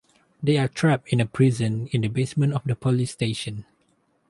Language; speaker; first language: English; non-native, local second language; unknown